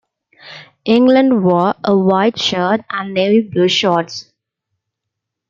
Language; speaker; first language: English; non-native, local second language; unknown